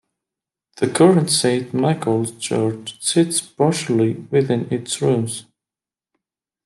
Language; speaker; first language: English; native; English